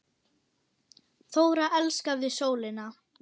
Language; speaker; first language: Icelandic; non-native, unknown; German